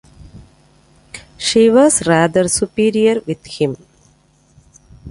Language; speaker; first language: English; non-native, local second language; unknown